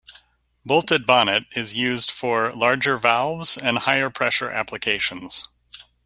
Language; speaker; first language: English; native; English